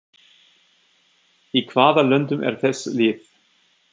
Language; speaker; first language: Icelandic; non-native, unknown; German